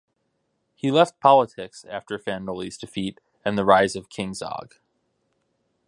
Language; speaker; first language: English; native; English